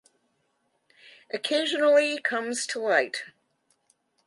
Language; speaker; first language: English; native; English